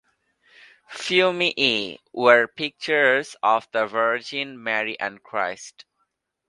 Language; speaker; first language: English; non-native, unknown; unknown